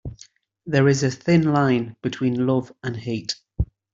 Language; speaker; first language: English; native; English